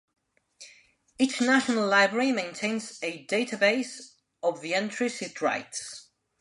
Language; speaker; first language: English; non-native, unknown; Spanish